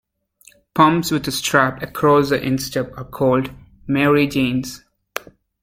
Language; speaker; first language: English; native; English